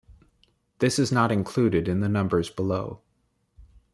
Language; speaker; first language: English; native; English